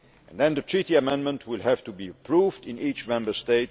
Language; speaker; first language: English; non-native, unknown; Dutch